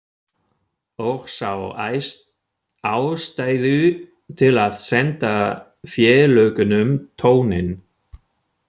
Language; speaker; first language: Icelandic; non-native, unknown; German